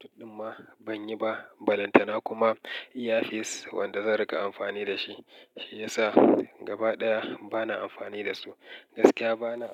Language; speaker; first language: Hausa; native; Hausa